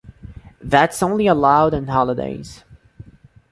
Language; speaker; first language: English; non-native, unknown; Portuguese